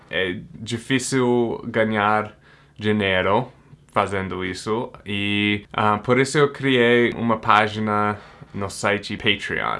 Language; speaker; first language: Portuguese; non-native, fluent; English